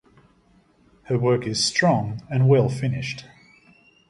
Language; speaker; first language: English; native; English